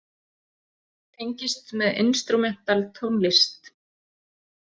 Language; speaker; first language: Icelandic; native; Icelandic